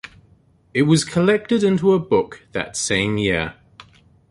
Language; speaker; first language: English; native; English